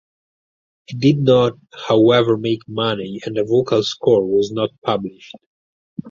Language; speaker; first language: English; non-native, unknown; Italian